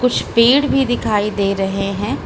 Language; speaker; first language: Hindi; native; Hindi